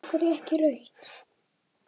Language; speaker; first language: Icelandic; native; Icelandic